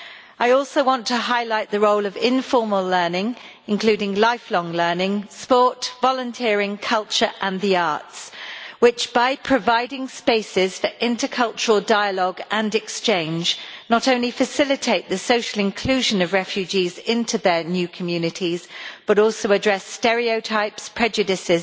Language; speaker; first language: English; native; English